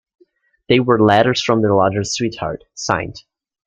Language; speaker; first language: English; native; English